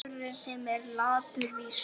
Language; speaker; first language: Icelandic; native; Icelandic